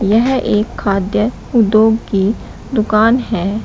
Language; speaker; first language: Hindi; native; Hindi